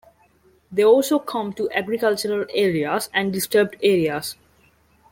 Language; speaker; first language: English; non-native, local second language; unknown